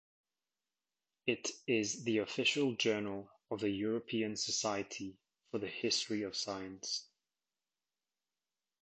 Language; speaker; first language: English; native; English